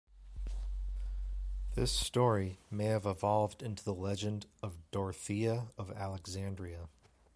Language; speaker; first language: English; native; English